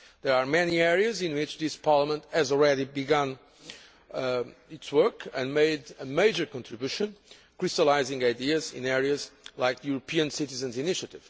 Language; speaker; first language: English; non-native, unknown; Portuguese